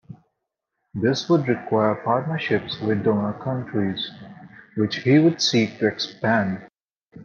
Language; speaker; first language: English; non-native, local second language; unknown